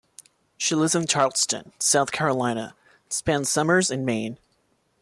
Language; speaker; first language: English; non-native, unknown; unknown